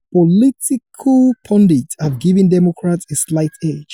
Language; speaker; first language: English; non-native, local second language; Yoruba